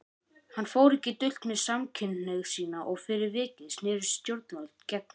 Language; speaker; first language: Icelandic; native; Icelandic